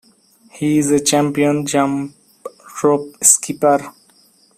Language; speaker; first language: English; non-native, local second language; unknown